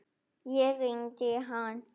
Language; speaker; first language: Icelandic; non-native, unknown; German